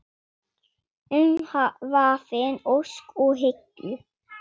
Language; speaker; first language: Icelandic; non-native, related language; Swedish